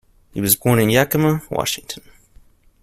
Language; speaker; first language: English; native; English